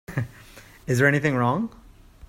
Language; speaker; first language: English; native; English